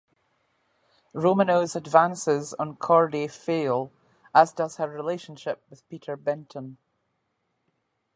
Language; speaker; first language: English; native; English